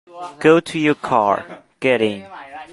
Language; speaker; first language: English; non-native, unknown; Chinese